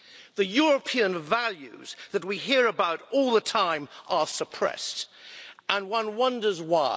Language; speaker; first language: English; native; English